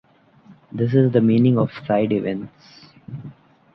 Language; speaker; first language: English; non-native, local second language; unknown